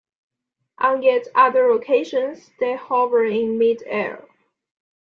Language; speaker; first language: English; non-native, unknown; Chinese